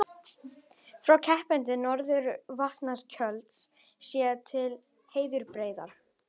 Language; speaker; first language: Icelandic; native; Icelandic